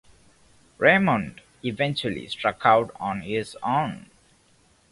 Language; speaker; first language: English; native; English